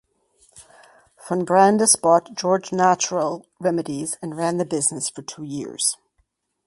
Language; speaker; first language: English; native; English